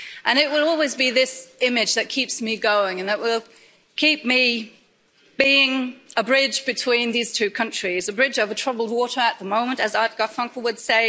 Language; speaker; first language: English; early bilingual, heritage; German